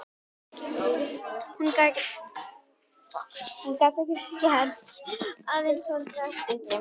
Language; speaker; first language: Icelandic; native; Icelandic